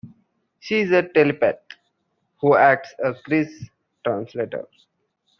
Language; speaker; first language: English; non-native, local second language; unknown